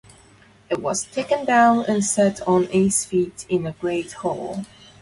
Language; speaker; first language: English; non-native, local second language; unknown